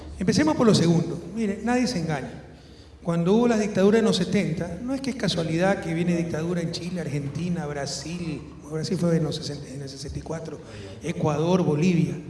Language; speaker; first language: Spanish; native; Spanish